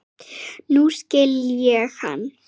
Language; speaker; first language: Icelandic; native; Icelandic